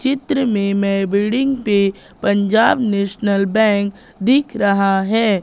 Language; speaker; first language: Hindi; native; Hindi